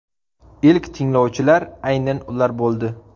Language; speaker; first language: Uzbek; native; Uzbek